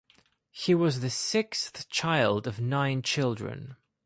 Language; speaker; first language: English; non-native, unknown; Greek